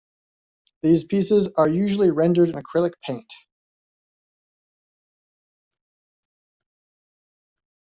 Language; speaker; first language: English; native; English